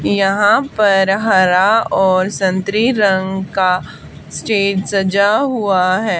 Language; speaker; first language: Hindi; native; Hindi